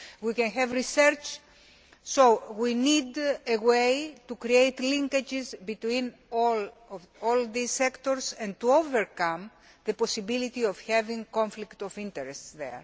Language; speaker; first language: English; non-native, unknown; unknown